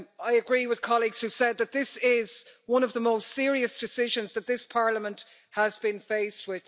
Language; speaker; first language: English; native; English